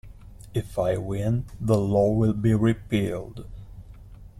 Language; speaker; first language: English; non-native, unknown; Italian